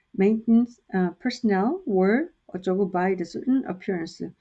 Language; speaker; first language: English; non-native, fluent; Korean